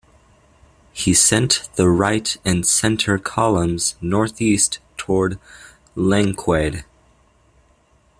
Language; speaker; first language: English; native; English